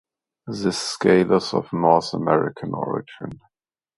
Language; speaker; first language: English; non-native, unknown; German